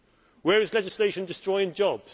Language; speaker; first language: English; native; English